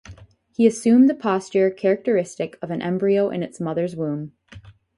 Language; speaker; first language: English; native; English